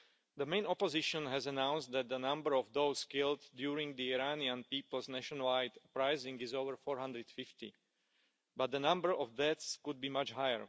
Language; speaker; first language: English; non-native, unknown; Slovak